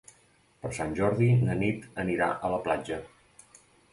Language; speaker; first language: Catalan; native; Catalan